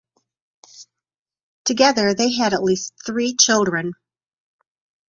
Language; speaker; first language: English; native; English